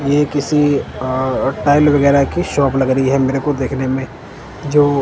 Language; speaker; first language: Hindi; non-native, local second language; Punjabi